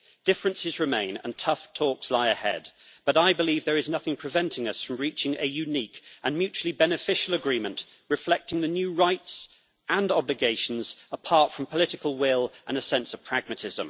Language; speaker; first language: English; native; English